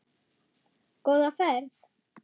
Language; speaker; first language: Icelandic; non-native, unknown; German